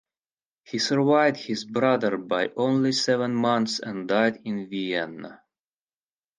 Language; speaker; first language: English; non-native, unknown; Russian